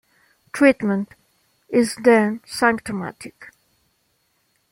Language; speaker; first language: English; non-native, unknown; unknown